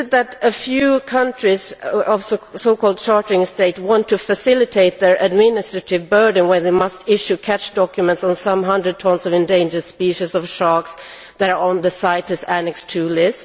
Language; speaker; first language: English; non-native, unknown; Swedish